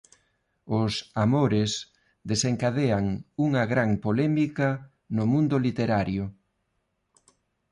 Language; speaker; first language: Galician; non-native, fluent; Spanish